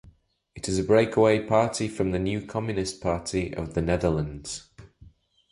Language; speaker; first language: English; native; English